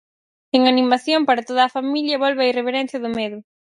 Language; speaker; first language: Galician; native; Galician